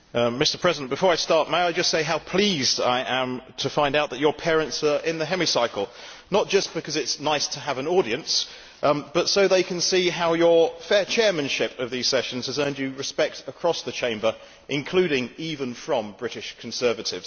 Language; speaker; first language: English; native; English